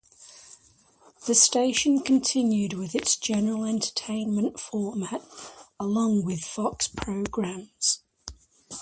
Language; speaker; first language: English; native; English